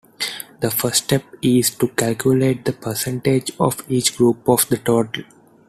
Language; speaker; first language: English; non-native, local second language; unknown